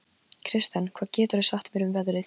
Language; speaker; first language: Icelandic; non-native, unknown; Polish